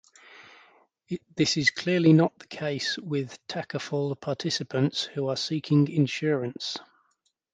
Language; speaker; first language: English; native; English